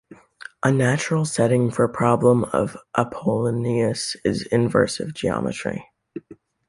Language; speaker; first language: English; native; English